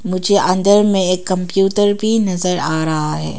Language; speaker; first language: Hindi; non-native, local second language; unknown